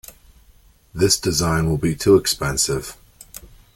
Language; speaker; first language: English; native; English